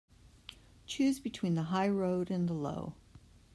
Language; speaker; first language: English; native; English